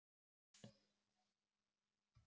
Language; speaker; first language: Icelandic; native; Icelandic